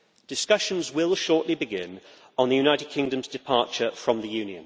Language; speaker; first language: English; native; English